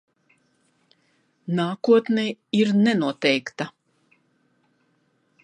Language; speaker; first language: Latvian; non-native, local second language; Russian